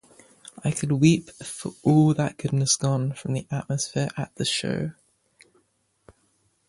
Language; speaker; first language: English; native; English